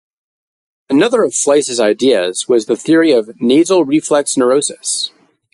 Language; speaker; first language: English; native; English